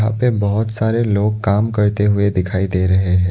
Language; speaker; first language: Hindi; non-native, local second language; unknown